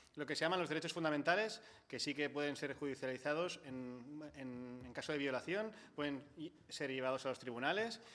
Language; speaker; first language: Spanish; non-native, local second language; Catalan